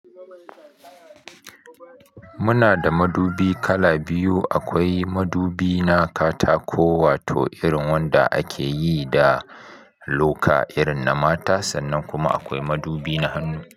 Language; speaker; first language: Hausa; native; Hausa